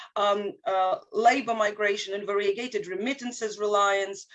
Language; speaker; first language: English; non-native, fluent; Ukrainian